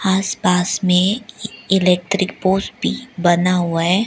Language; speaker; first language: Hindi; early bilingual, other home language; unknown